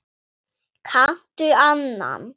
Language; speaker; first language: Icelandic; non-native, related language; Swedish